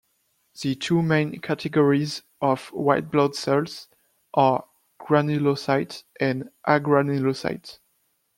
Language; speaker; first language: English; non-native, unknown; French